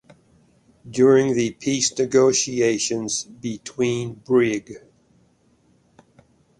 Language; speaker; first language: English; native; English